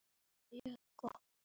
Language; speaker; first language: Icelandic; native; Icelandic